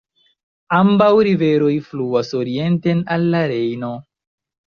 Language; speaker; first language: Esperanto; non-native, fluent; Chinese